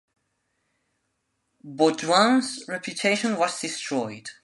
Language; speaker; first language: English; non-native, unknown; Spanish